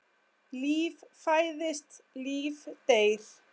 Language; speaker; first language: Icelandic; native; Icelandic